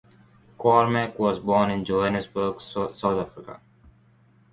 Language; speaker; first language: English; non-native, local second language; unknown